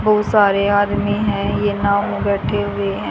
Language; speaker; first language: Hindi; native; Hindi